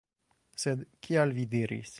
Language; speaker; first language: Esperanto; non-native, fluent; English